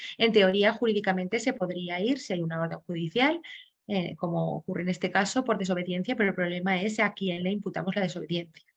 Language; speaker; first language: Spanish; native; Spanish